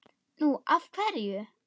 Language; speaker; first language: Icelandic; non-native, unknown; German